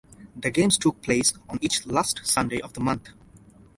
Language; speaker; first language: English; non-native, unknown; Bangla